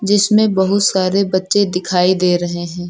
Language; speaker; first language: Hindi; native; Hindi